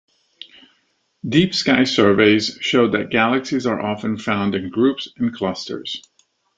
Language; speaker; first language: English; native; English